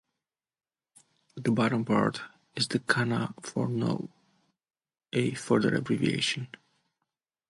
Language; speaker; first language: English; non-native, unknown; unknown